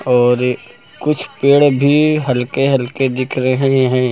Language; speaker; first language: Hindi; native; Hindi